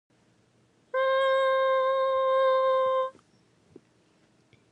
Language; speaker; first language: English; non-native, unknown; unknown